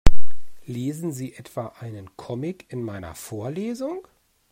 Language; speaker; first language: German; native; German